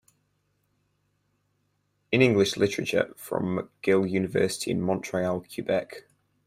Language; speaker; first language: English; native; English